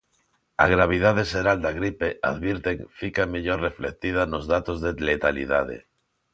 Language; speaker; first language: Galician; non-native, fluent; Spanish